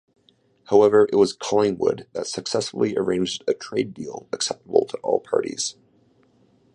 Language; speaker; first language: English; native; English